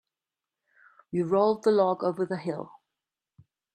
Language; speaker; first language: English; non-native, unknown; German